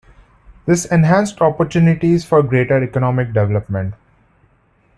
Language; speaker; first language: English; non-native, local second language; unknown